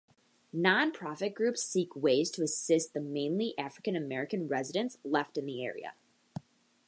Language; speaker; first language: English; native; English